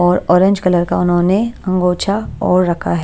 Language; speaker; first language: Hindi; non-native, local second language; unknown